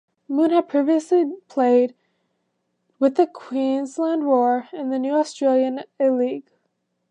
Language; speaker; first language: English; native; English